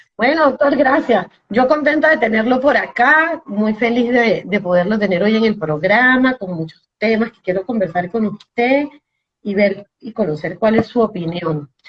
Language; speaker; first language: Spanish; native; Spanish